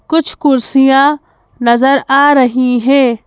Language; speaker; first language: Hindi; native; Hindi